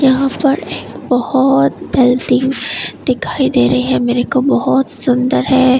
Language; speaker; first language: Hindi; non-native, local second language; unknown